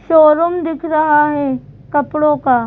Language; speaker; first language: Hindi; native; Hindi